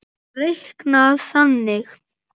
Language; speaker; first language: Icelandic; native; Icelandic